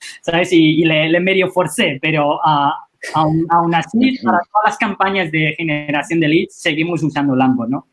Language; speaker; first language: Spanish; non-native, fluent; Chinese